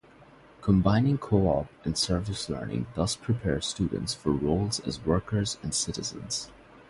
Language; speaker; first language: English; non-native, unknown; Bangla